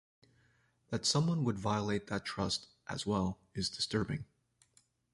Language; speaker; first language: English; native; English